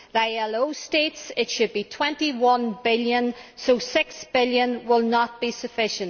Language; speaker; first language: English; native; English